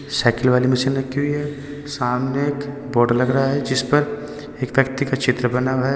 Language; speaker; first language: Hindi; native; Hindi